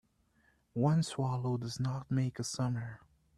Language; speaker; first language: English; native; English